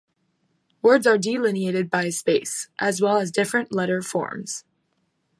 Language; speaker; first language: English; native; English